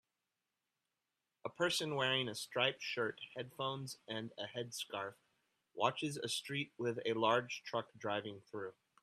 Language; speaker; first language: English; native; English